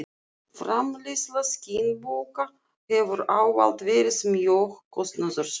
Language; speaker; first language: Icelandic; non-native, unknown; Russian